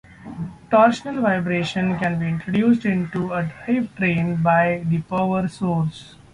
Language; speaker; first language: English; non-native, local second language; Marathi